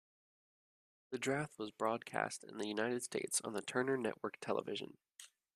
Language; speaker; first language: English; native; English